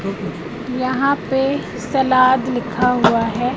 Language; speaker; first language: Hindi; native; Hindi